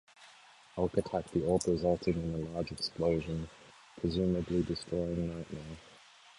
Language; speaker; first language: English; native; English